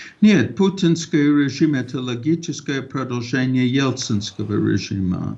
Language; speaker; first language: Russian; non-native, fluent; English